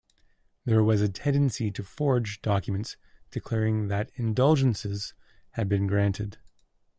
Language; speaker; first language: English; native; English